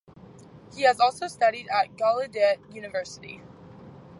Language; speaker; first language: English; native; English